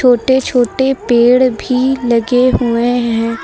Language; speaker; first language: Hindi; native; Hindi